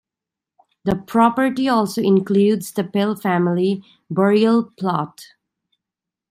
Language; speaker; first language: English; native; English